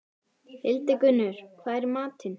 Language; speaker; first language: Icelandic; native; Icelandic